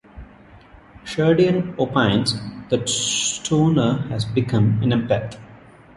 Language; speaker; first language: English; non-native, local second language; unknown